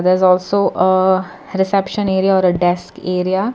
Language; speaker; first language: English; non-native, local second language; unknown